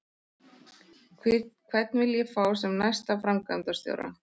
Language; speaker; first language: Icelandic; native; Icelandic